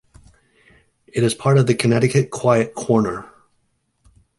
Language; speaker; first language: English; native; English